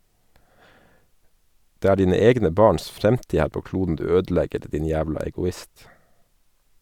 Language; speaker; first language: Norwegian; native; Norwegian